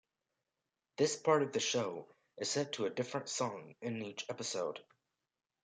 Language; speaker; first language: English; native; English